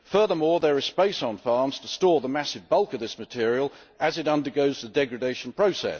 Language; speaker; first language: English; native; English